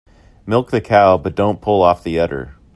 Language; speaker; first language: English; native; English